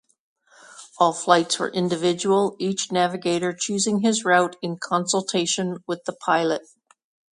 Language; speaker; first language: English; native; English